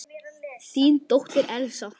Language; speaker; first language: Icelandic; native; Icelandic